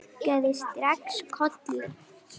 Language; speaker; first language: Icelandic; native; Icelandic